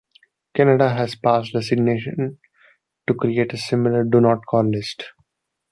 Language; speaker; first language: English; non-native, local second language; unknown